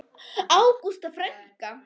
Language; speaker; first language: Icelandic; non-native, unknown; Polish